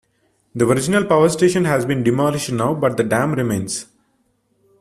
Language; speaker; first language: English; non-native, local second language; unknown